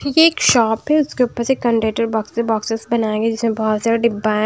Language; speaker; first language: Hindi; non-native, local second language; Punjabi